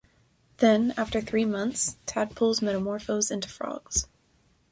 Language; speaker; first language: English; native; English